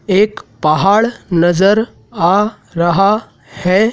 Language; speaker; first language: Hindi; native; Hindi